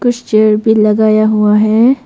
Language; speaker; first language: Hindi; early bilingual, other home language; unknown